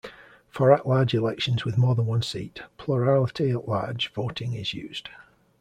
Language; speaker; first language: English; native; English